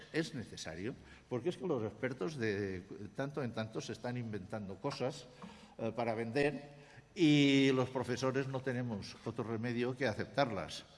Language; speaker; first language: Spanish; non-native, local second language; Catalan